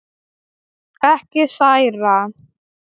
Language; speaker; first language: Icelandic; non-native, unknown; Polish